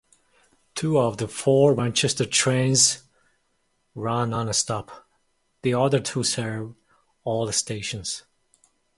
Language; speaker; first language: English; non-native, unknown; Mongolian